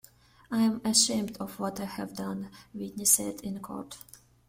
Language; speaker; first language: English; non-native, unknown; Russian